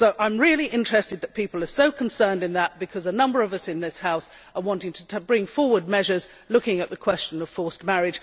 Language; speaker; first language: English; native; English